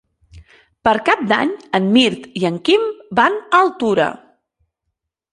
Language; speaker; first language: Catalan; non-native, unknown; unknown